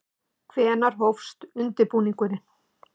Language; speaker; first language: Icelandic; native; Icelandic